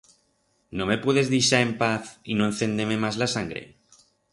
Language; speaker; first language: Aragonese; non-native, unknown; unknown